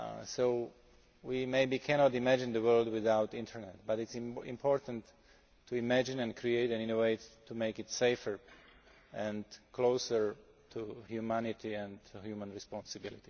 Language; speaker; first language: English; non-native, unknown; Slovak